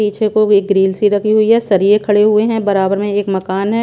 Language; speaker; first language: Hindi; non-native, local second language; Punjabi